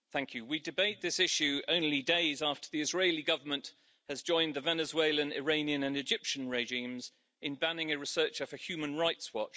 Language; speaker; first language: English; native; English